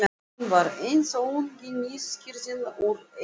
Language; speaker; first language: Icelandic; non-native, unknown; Russian